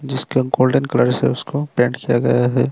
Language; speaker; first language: Hindi; non-native, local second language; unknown